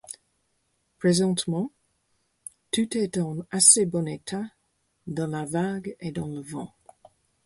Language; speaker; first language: French; non-native, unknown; English